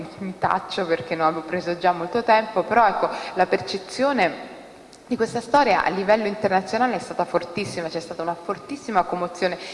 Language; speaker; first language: Italian; early bilingual, other home language; Somali